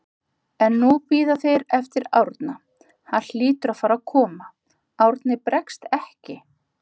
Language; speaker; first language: Icelandic; native; Icelandic